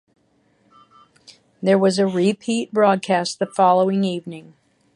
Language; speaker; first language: English; native; English